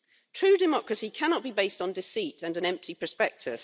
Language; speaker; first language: English; native; English